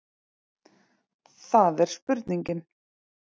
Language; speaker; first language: Icelandic; native; Icelandic